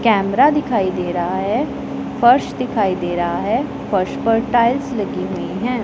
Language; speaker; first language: Hindi; non-native, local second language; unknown